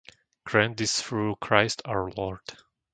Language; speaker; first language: English; non-native, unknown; Slovak